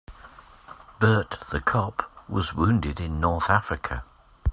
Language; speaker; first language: English; native; English